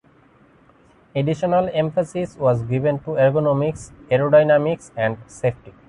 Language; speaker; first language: English; non-native, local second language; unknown